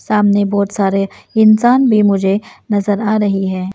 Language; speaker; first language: Hindi; non-native, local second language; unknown